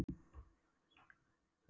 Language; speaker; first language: Icelandic; non-native, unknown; Polish